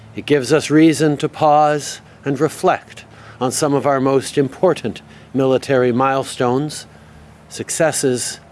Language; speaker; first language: English; native; English